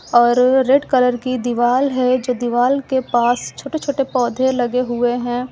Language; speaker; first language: Hindi; native; Hindi